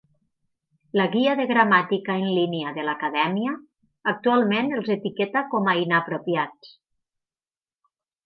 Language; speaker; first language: Catalan; native; Catalan